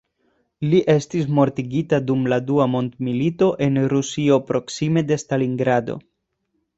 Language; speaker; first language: Esperanto; non-native, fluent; Spanish